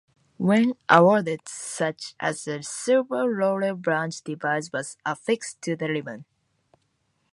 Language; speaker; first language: English; non-native, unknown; Japanese